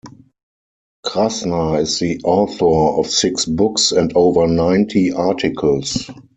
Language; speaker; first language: English; non-native, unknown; German